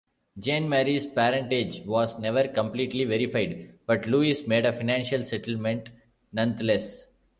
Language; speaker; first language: English; non-native, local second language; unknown